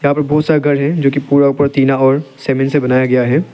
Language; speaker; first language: Hindi; non-native, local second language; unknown